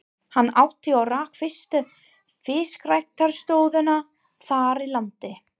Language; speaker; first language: Icelandic; non-native, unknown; English